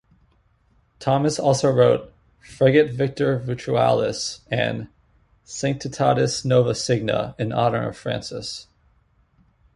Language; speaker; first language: English; native; English